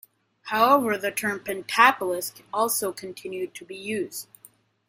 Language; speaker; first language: English; native; English